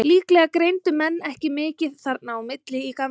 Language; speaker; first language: Icelandic; native; Icelandic